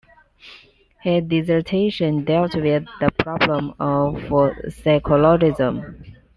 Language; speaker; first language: English; non-native, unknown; Chinese